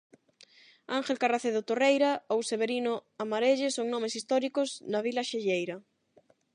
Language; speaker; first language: Galician; non-native, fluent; Spanish